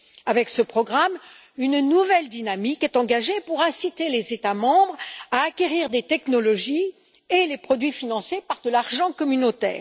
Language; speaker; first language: French; native; French